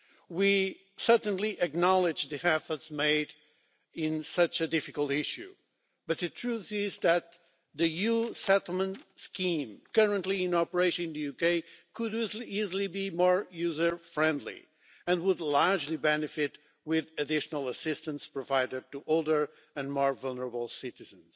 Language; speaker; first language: English; non-native, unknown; Portuguese